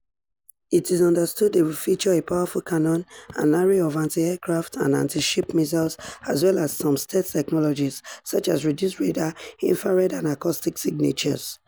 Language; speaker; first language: English; non-native, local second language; Yoruba